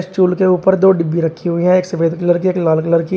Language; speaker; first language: Hindi; native; Hindi